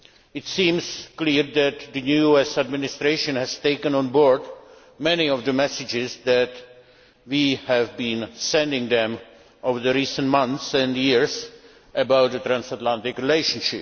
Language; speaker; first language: English; non-native, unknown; Czech